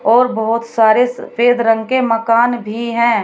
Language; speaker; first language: Hindi; native; Hindi